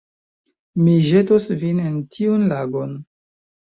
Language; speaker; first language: Esperanto; non-native, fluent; Chinese